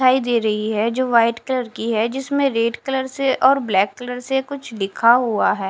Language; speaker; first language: Hindi; non-native, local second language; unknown